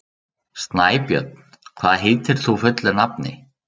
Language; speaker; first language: Icelandic; native; Icelandic